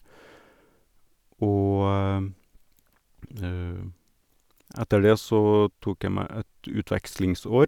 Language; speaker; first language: Norwegian; native; Norwegian